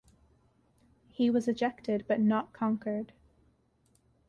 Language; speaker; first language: English; native; English